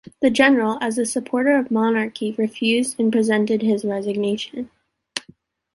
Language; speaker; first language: English; native; English